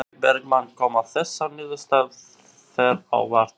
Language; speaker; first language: Icelandic; non-native, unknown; Albanian